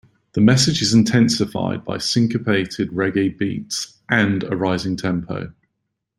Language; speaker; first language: English; native; English